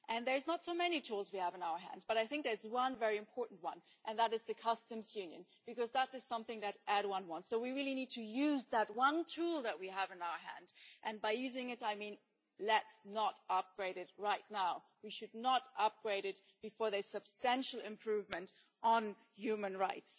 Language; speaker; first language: English; non-native, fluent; German